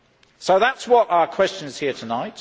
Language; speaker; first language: English; native; English